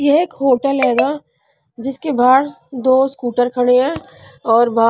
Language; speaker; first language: Hindi; non-native, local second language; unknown